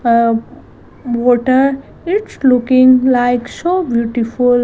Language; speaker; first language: English; non-native, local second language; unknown